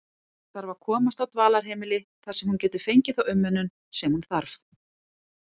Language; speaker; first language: Icelandic; native; Icelandic